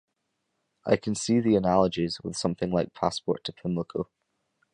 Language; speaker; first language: English; native; English